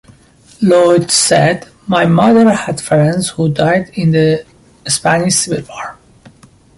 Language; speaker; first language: English; non-native, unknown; Persian